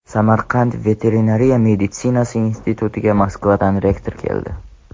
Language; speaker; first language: Uzbek; non-native, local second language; Tajik